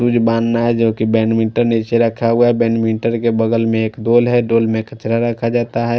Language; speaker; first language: Hindi; non-native, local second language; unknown